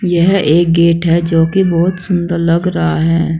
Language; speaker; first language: Hindi; native; Hindi